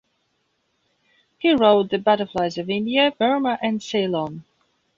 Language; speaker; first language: English; non-native, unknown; Belarusian